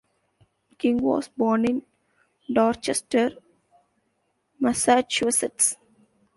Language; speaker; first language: English; non-native, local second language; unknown